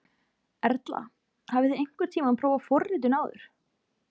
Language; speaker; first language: Icelandic; native; Icelandic